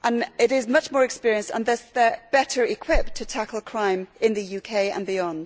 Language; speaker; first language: English; native; English